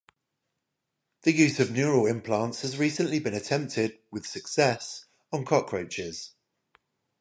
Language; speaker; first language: English; native; English